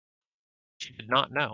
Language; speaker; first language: English; native; English